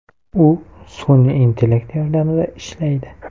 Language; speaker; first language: Uzbek; non-native, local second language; Kara-Kalpak